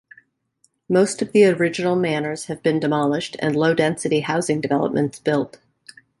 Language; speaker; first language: English; native; English